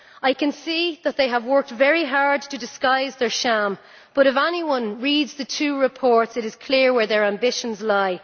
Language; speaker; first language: English; native; English